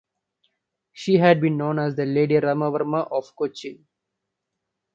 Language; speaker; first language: English; non-native, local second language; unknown